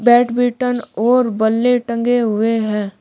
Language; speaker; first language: Hindi; native; Hindi